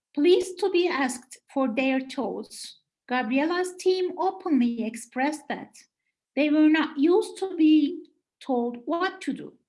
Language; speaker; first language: English; non-native, fluent; Turkish